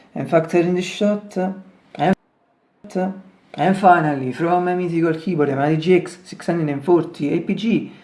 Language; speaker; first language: English; non-native, learner; Italian